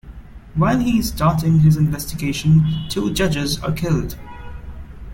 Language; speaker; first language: English; non-native, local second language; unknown